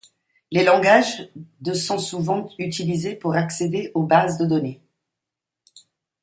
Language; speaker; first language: French; non-native, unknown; Italian